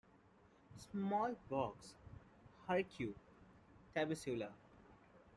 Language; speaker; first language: English; non-native, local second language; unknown